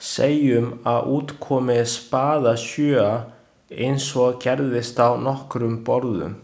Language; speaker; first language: Icelandic; non-native, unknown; Chinese